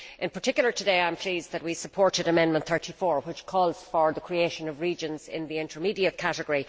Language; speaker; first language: English; native; English